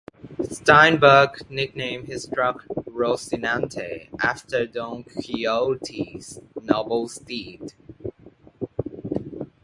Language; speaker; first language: English; non-native, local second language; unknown